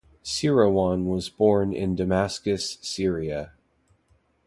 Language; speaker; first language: English; native; English